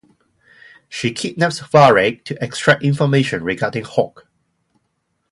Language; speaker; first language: English; non-native, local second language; Cantonese